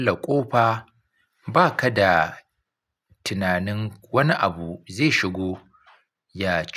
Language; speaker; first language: Hausa; native; Hausa